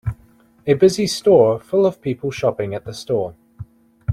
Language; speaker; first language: English; native; English